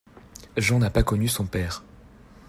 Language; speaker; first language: French; native; French